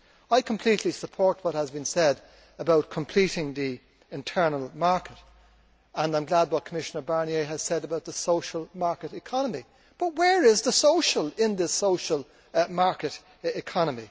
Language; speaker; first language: English; native; English